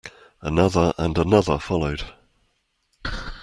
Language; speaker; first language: English; native; English